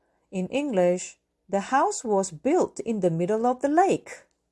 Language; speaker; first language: English; non-native, fluent; Korean